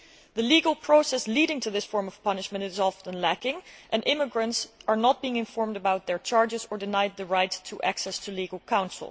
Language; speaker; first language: English; non-native, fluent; Dutch